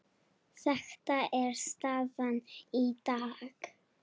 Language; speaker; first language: Icelandic; non-native, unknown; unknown